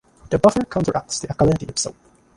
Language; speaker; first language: English; non-native, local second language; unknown